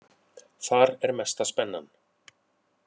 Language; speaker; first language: Icelandic; native; Icelandic